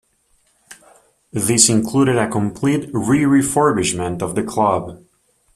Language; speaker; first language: English; native; English